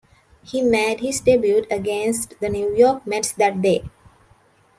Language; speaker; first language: English; non-native, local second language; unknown